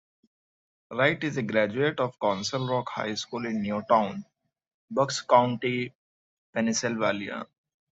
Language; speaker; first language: English; non-native, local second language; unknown